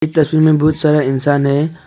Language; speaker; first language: Hindi; early bilingual, other home language; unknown